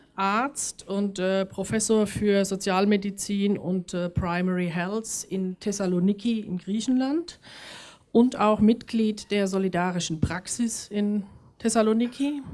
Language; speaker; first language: German; native; German